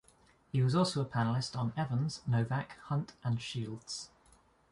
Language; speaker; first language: English; native; English